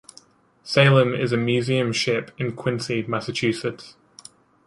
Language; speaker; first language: English; native; English